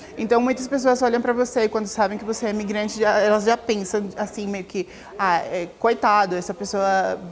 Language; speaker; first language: Portuguese; non-native, fluent; Spanish